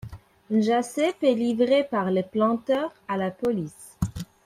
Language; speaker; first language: French; non-native, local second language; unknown